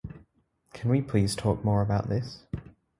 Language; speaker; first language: English; native; English